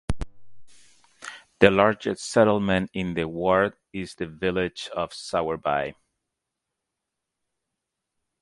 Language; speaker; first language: English; native; English